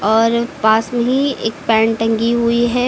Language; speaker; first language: Hindi; native; Hindi